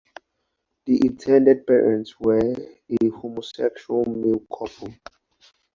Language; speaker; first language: English; non-native, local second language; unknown